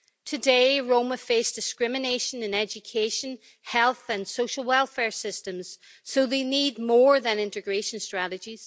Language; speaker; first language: English; native; English